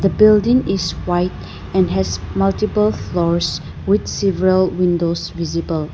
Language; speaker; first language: English; non-native, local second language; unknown